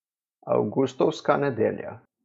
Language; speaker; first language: Slovenian; native; Slovenian